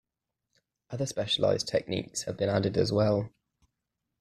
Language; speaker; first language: English; native; English